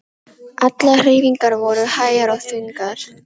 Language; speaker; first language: Icelandic; non-native, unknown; Filipino